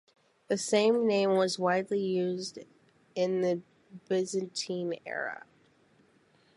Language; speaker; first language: English; native; English